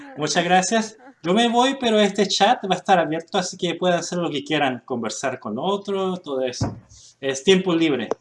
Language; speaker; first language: Spanish; early bilingual, other home language; Korean